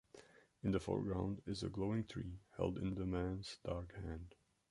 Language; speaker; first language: English; non-native, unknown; Czech